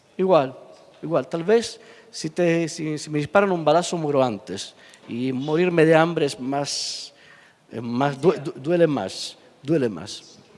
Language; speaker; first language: Spanish; non-native, fluent; Italian